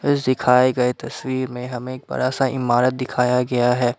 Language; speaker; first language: Hindi; non-native, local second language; Assamese